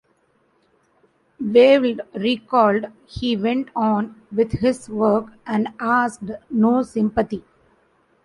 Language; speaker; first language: English; non-native, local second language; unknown